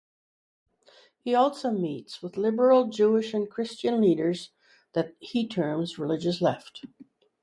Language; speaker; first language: English; native; English